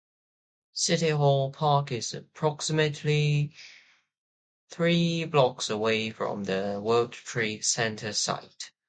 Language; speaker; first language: English; non-native, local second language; Cantonese